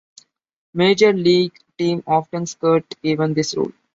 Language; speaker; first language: English; non-native, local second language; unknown